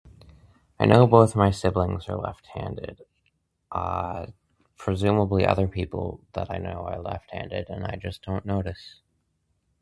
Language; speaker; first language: English; native; English